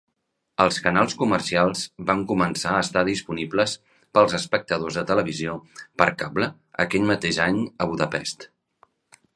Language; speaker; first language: Catalan; native; Catalan